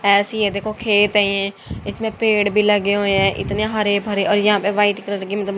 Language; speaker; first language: Hindi; native; Hindi